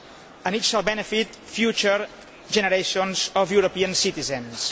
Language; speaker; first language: English; non-native, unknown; Catalan